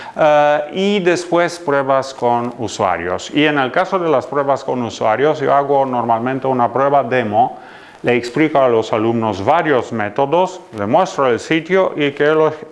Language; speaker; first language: Spanish; non-native, fluent; Romanian